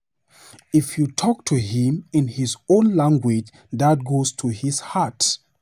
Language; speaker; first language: English; non-native, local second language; Hausa